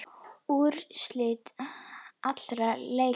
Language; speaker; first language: Icelandic; native; Icelandic